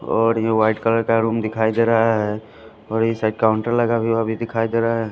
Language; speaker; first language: Hindi; non-native, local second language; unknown